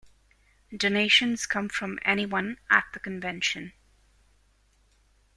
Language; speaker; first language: English; native; English